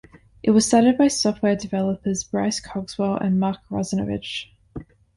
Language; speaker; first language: English; non-native, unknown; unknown